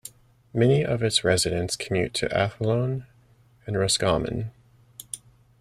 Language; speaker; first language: English; native; English